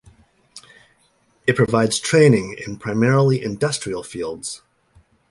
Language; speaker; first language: English; native; English